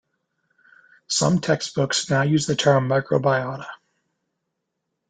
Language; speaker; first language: English; native; English